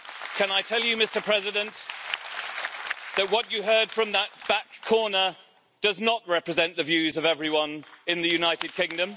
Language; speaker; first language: English; native; English